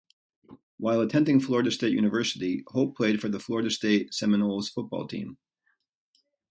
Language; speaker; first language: English; native; English